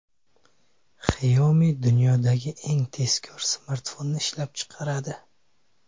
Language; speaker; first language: Uzbek; native; Uzbek